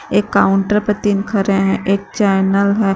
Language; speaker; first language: Hindi; native; Hindi